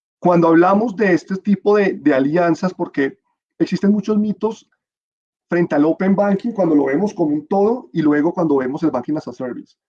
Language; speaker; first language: Spanish; native; Spanish